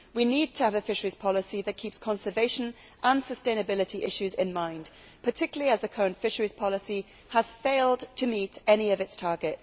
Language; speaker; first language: English; native; English